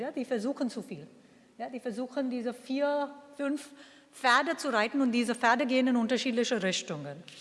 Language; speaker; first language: German; non-native, fluent; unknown